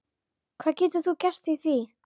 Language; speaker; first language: Icelandic; native; Icelandic